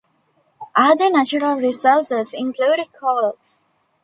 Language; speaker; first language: English; non-native, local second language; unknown